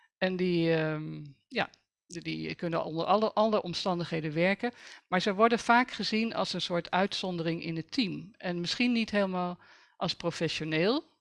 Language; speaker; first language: Dutch; native; Dutch